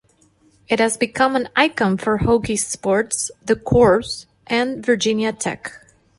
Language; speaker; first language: English; non-native, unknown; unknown